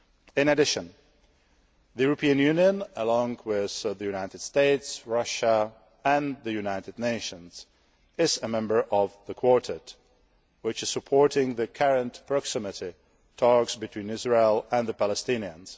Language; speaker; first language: English; non-native, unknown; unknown